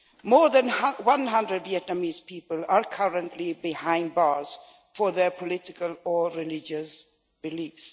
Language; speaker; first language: English; non-native, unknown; Swedish